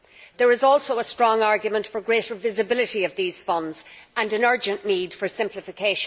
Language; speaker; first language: English; native; English